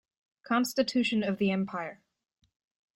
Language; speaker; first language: English; native; English